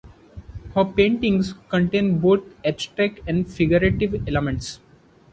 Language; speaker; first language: English; non-native, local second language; Marathi